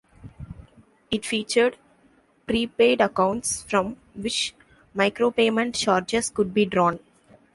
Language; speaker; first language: English; non-native, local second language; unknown